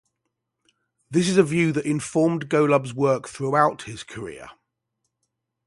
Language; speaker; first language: English; native; English